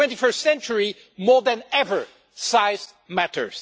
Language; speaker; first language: English; non-native, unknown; French